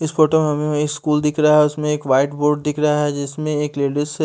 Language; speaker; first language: Hindi; native; Hindi